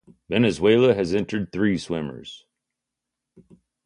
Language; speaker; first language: English; native; English